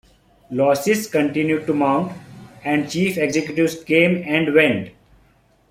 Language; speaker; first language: English; non-native, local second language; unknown